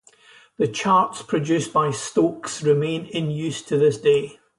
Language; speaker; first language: English; native; English